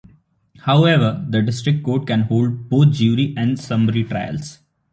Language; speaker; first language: English; non-native, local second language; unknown